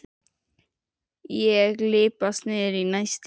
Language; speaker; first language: Icelandic; native; Icelandic